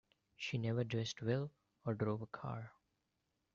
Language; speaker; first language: English; non-native, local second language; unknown